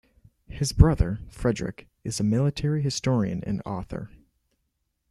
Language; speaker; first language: English; native; English